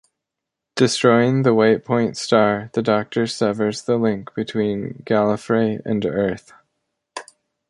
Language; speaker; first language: English; native; English